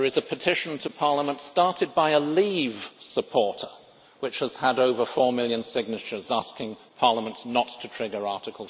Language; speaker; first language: English; native; English